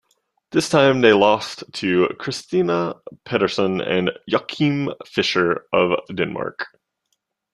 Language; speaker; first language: English; native; English